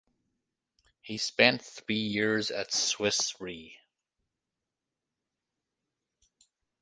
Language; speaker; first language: English; native; English